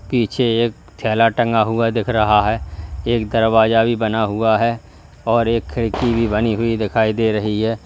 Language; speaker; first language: Hindi; native; Hindi